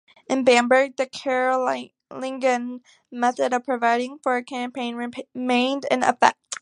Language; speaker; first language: English; native; English